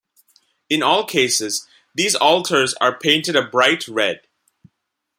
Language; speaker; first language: English; non-native, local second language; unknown